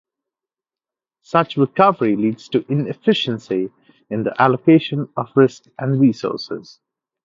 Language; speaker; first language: English; non-native, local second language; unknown